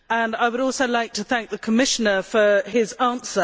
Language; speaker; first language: English; native; English